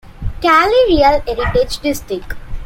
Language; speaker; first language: English; non-native, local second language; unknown